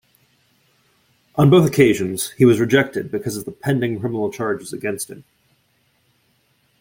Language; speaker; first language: English; native; English